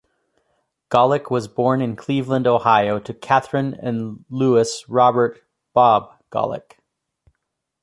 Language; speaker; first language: English; native; English